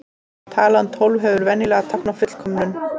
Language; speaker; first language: Icelandic; native; Icelandic